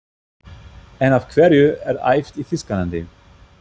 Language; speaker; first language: Icelandic; non-native, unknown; German